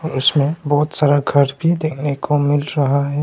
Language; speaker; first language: Hindi; non-native, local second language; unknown